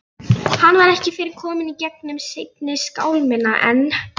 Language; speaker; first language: Icelandic; non-native, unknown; Polish